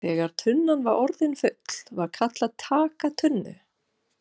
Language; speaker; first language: Icelandic; non-native, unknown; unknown